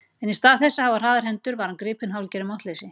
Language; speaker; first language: Icelandic; native; Icelandic